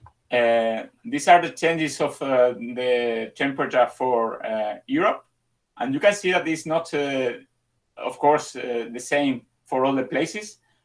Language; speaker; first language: English; non-native, fluent; Spanish